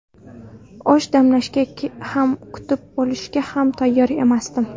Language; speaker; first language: Uzbek; non-native, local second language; Kara-Kalpak